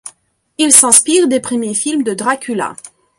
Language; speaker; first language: French; non-native, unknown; Belarusian